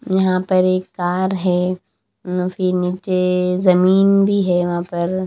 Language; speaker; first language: Hindi; non-native, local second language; Punjabi